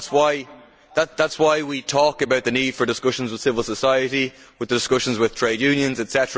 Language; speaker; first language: English; native; English